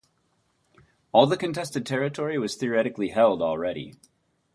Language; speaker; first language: English; native; English